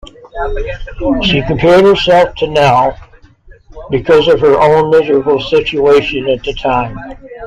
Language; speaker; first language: English; native; English